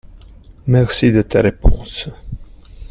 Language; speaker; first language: French; non-native, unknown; Italian